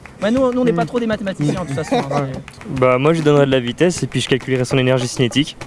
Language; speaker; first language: French; native; French